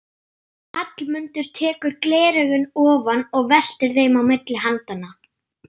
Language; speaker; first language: Icelandic; non-native, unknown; German